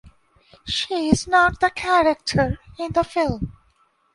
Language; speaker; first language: English; non-native, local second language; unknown